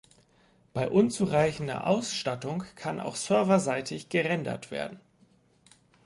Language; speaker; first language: German; native; German